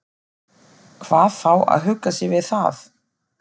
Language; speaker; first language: Icelandic; non-native, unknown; German